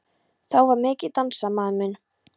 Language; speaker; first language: Icelandic; non-native, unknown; Polish